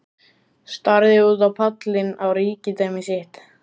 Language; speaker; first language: Icelandic; native; Icelandic